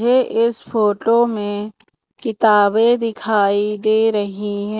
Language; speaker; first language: Hindi; native; Hindi